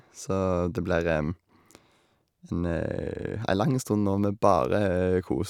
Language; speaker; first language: Norwegian; native; Norwegian